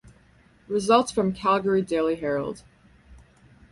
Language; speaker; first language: English; native; English